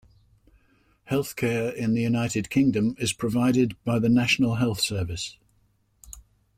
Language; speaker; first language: English; native; English